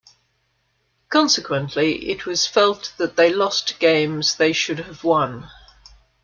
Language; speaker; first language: English; native; English